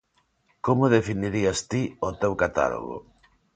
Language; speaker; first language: Galician; non-native, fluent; Spanish